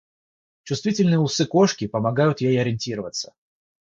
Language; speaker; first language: Russian; non-native, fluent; Georgian